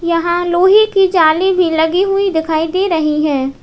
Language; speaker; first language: Hindi; native; Hindi